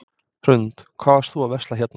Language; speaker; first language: Icelandic; non-native, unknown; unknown